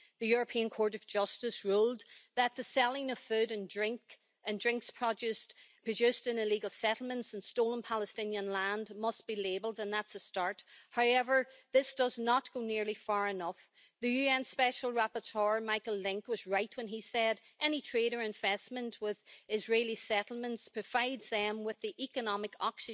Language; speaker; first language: English; native; English